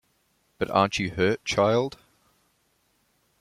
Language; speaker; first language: English; native; English